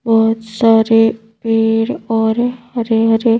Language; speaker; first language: Hindi; native; Hindi